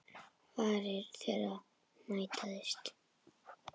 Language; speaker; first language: Icelandic; native; Icelandic